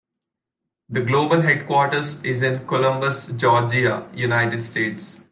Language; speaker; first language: English; non-native, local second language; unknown